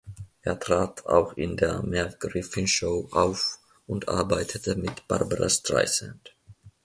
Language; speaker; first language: German; non-native, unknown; Finnish